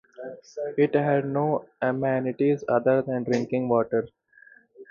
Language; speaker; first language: English; native; English